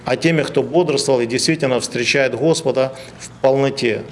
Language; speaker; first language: Russian; non-native, local second language; Ukrainian